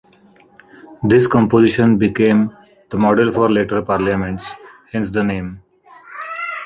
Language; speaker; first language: English; non-native, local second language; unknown